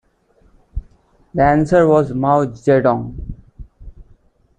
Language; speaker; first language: English; non-native, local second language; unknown